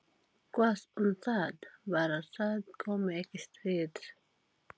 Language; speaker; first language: Icelandic; non-native, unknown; Filipino